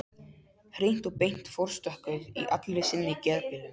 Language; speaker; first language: Icelandic; non-native, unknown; Polish